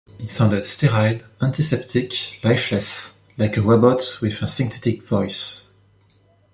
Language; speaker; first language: English; non-native, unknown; French